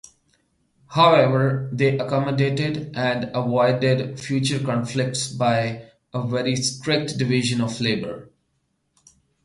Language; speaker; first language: English; non-native, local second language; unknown